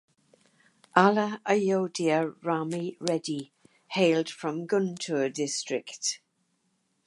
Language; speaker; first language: English; native; English